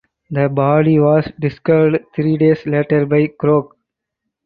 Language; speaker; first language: English; non-native, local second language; Tamil